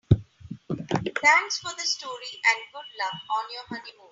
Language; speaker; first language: English; non-native, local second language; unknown